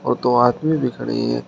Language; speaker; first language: Hindi; native; Hindi